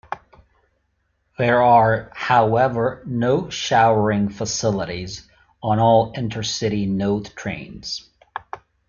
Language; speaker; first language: English; native; English